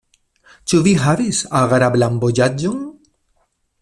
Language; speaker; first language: Esperanto; non-native, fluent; Spanish